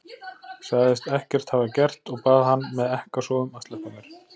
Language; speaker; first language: Icelandic; native; Icelandic